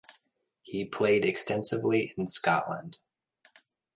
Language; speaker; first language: English; native; English